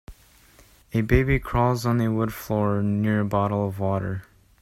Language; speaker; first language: English; native; English